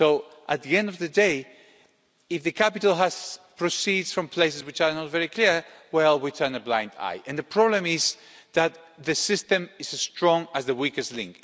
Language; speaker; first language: English; non-native, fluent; Spanish